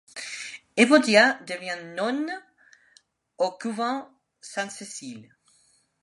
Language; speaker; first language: French; non-native, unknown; Spanish